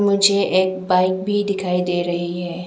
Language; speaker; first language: Hindi; non-native, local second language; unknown